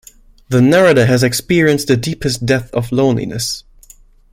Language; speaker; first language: English; non-native, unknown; German